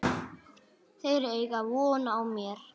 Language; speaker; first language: Icelandic; native; Icelandic